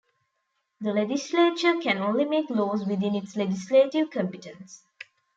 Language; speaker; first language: English; non-native, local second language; Tamil